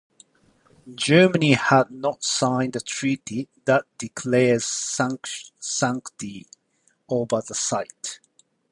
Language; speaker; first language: English; non-native, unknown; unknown